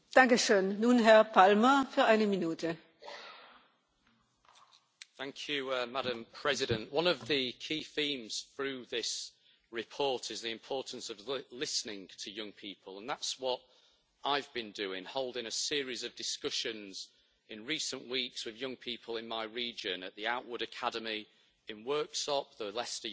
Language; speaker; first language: English; native; English